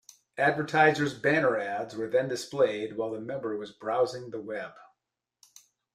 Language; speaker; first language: English; native; English